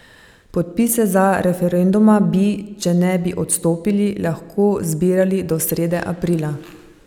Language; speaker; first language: Slovenian; native; Slovenian